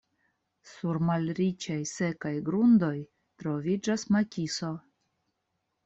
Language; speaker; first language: Esperanto; non-native, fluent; Russian